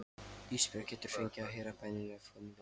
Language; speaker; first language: Icelandic; non-native, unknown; Lithuanian